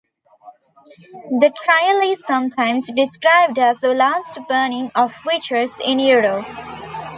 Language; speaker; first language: English; non-native, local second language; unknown